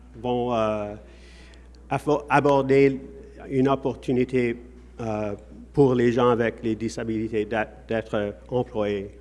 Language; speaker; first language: French; non-native, fluent; English